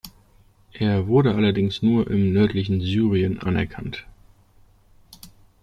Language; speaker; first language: German; native; German